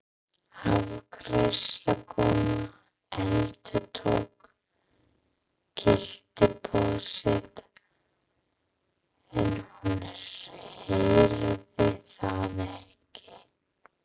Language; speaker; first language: Icelandic; non-native, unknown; English